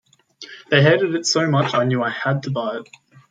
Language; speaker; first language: English; native; English